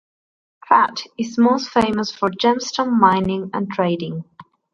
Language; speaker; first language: English; non-native, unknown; Spanish